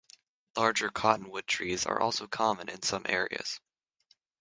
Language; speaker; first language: English; native; English